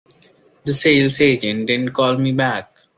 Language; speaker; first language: English; non-native, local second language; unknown